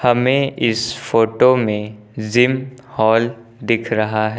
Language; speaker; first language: Hindi; native; Hindi